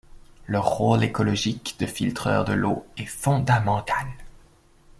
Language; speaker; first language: French; native; French